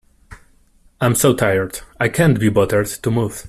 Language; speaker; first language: English; non-native, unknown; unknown